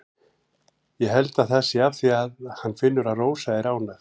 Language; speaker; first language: Icelandic; native; Icelandic